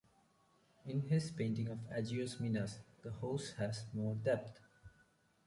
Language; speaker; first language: English; non-native, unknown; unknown